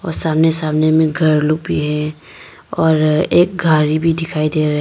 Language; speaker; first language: Hindi; non-native, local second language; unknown